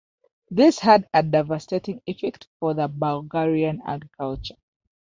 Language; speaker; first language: English; non-native, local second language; Ganda